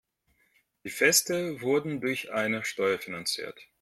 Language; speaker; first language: German; non-native, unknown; Russian